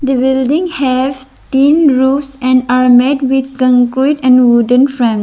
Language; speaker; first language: English; non-native, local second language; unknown